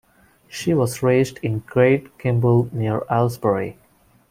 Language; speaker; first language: English; non-native, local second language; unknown